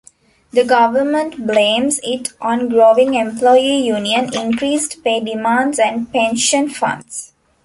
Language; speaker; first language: English; non-native, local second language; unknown